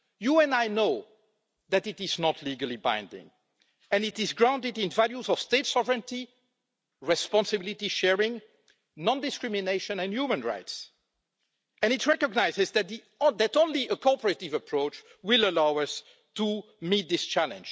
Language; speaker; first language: English; non-native, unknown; French